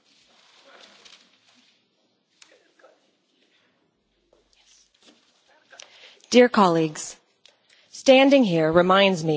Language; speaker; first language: English; non-native, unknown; Dutch